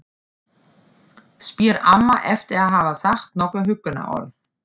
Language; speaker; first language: Icelandic; non-native, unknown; German